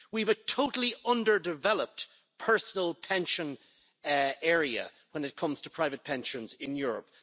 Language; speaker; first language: English; native; English